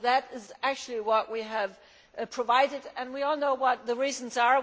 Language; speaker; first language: English; non-native, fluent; Danish